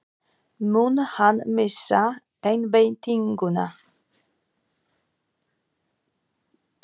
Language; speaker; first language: Icelandic; non-native, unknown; Polish